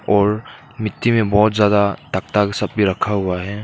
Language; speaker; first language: Hindi; non-native, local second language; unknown